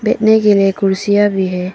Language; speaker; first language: Hindi; non-native, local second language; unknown